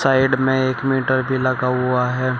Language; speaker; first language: Hindi; native; Hindi